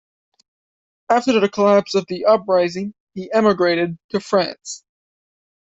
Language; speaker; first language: English; native; English